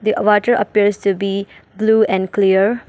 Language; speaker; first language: English; non-native, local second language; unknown